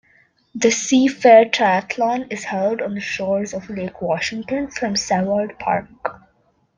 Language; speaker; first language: English; non-native, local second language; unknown